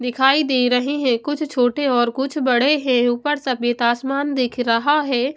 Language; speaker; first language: Hindi; non-native, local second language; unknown